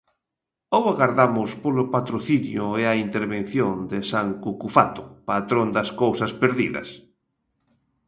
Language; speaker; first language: Galician; native; Galician